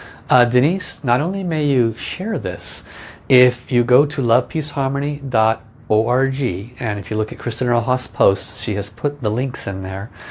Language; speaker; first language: English; native; English